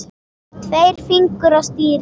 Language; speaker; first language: Icelandic; native; Icelandic